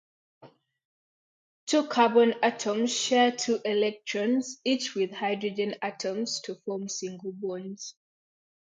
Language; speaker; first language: English; non-native, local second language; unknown